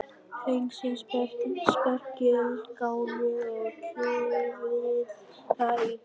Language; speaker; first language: Icelandic; non-native, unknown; Vietnamese